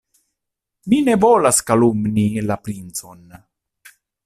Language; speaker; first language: Esperanto; non-native, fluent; Italian